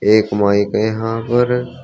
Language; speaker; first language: Hindi; native; Hindi